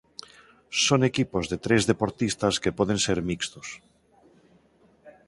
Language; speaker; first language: Galician; non-native, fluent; Spanish